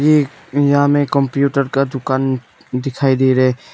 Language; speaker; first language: Hindi; non-native, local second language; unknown